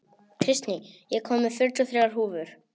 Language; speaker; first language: Icelandic; non-native, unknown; Polish